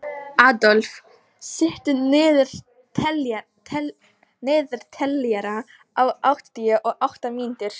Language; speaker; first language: Icelandic; non-native, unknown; Polish